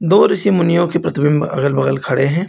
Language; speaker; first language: Hindi; native; Hindi